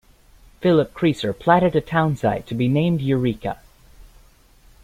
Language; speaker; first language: English; native; English